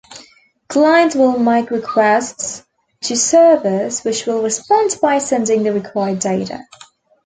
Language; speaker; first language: English; native; English